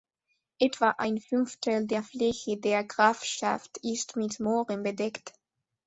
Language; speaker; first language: German; non-native, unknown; Spanish